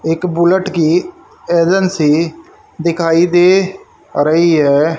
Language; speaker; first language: Hindi; native; Hindi